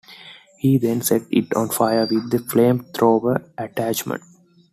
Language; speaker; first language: English; non-native, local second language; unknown